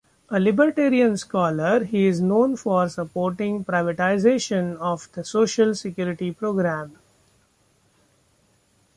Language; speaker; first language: English; non-native, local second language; Marathi